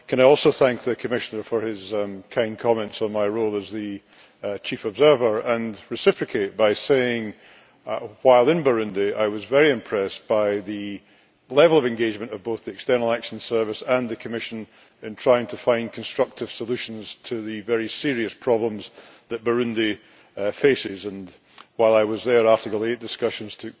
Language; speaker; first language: English; native; English